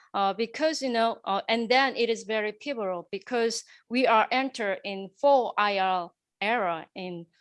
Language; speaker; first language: English; non-native, fluent; Korean